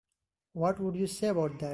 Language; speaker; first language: English; non-native, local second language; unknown